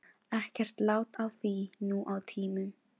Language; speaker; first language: Icelandic; non-native, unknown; Filipino